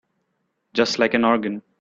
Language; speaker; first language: English; non-native, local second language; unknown